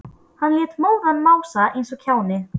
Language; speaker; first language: Icelandic; non-native, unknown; Polish